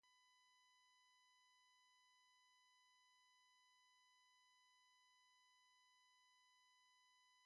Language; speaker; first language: English; native; English